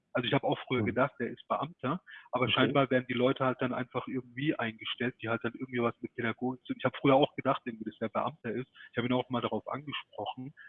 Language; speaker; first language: German; early bilingual, other home language; Turkish